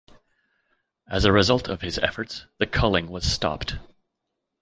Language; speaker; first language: English; native; English